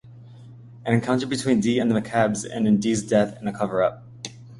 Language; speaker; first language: English; native; English